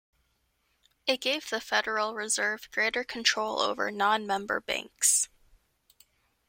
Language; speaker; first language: English; native; English